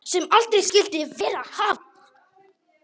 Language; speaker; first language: Icelandic; non-native, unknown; Polish